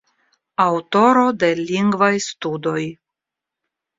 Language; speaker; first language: Esperanto; non-native, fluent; Russian